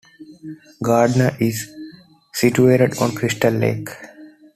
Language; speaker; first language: English; non-native, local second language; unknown